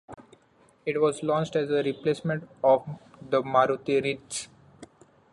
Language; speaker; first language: English; non-native, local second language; Marathi